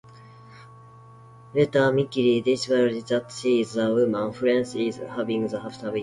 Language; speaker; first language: English; non-native, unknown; Japanese